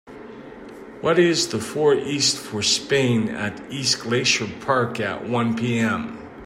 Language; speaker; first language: English; native; English